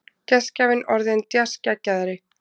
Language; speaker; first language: Icelandic; native; Icelandic